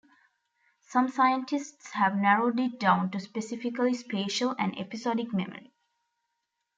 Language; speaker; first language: English; non-native, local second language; Tamil